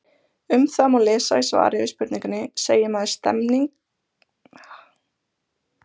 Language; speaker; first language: Icelandic; native; Icelandic